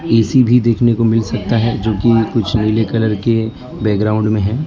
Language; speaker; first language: Hindi; non-native, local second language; Gujarati